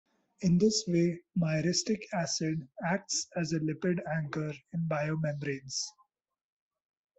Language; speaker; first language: English; non-native, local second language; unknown